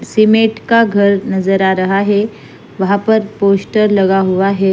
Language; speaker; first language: Hindi; non-native, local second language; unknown